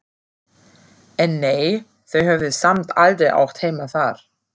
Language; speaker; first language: Icelandic; non-native, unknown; German